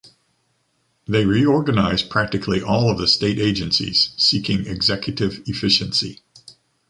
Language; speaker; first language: English; native; English